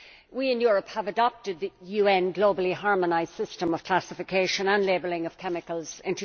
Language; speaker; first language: English; native; English